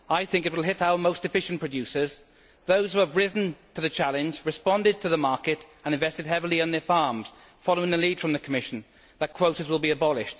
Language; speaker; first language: English; native; English